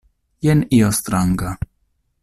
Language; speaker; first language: Esperanto; non-native, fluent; Italian